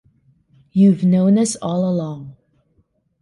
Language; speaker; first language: English; non-native, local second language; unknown